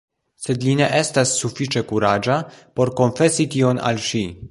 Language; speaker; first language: Esperanto; non-native, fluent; Polish